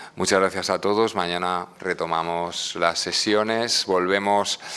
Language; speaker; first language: Spanish; native; Spanish